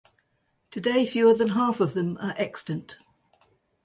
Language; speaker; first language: English; native; English